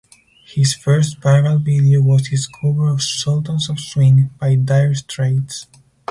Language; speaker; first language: English; non-native, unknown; Spanish